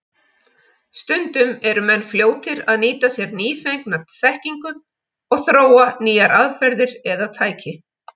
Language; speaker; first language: Icelandic; native; Icelandic